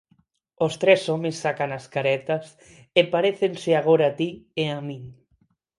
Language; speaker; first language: Galician; non-native, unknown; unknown